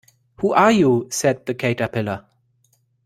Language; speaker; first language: English; non-native, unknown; German